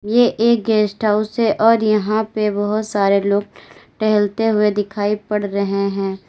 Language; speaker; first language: Hindi; native; Hindi